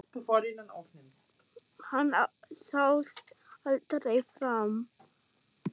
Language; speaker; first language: Icelandic; non-native, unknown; German